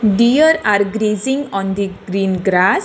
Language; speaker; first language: English; non-native, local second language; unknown